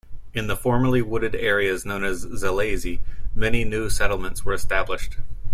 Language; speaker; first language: English; native; English